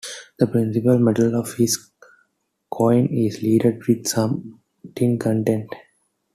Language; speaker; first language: English; non-native, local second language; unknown